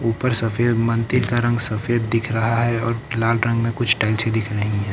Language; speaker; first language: Hindi; native; Hindi